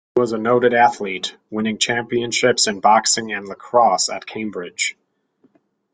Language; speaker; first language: English; native; English